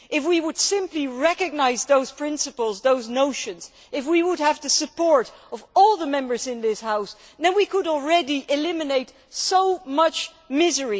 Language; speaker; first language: English; non-native, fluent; Dutch